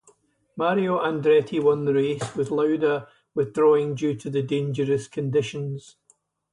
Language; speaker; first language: English; native; English